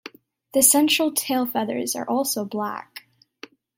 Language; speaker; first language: English; native; English